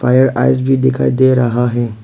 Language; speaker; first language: Hindi; non-native, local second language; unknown